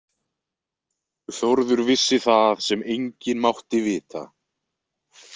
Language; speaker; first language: Icelandic; native; Icelandic